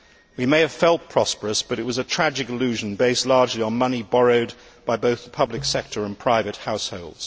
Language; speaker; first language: English; native; English